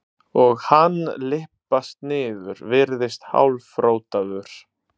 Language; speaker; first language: Icelandic; non-native, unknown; Italian